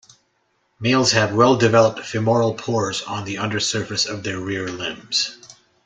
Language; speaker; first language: English; native; English